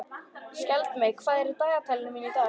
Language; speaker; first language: Icelandic; native; Icelandic